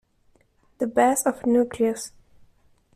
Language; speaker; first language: English; non-native, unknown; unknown